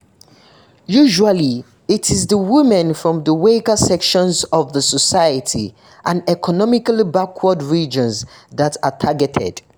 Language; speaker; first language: English; non-native, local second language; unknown